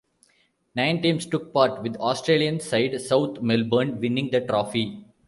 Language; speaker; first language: English; non-native, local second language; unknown